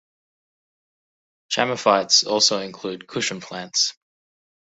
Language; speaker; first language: English; native; English